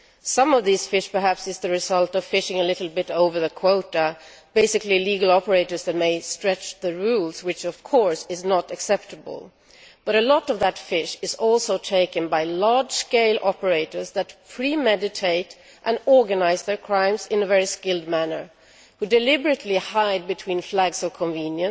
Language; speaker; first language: English; non-native, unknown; Swedish